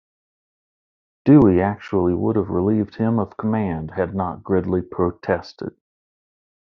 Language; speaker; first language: English; native; English